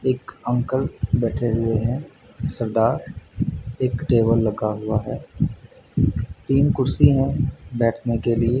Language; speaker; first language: Hindi; non-native, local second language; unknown